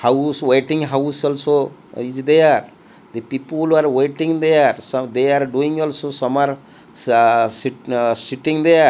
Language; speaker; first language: English; non-native, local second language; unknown